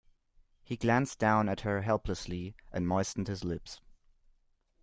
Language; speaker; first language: English; non-native, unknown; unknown